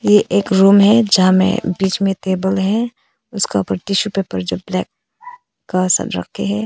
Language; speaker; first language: Hindi; early bilingual, other home language; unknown